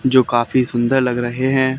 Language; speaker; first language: Hindi; native; Hindi